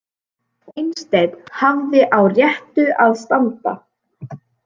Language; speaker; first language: Icelandic; native; Icelandic